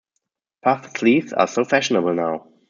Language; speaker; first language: English; non-native, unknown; German